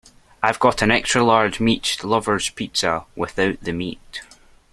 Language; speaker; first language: English; native; English